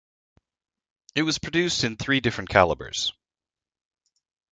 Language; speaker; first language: English; native; English